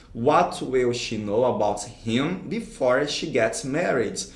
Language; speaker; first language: English; non-native, fluent; Portuguese